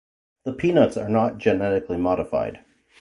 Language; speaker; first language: English; native; English